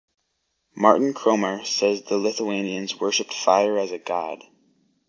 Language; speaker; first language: English; native; English